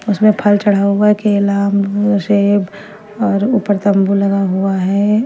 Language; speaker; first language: Hindi; non-native, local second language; Punjabi